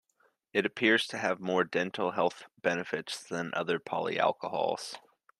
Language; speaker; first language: English; native; English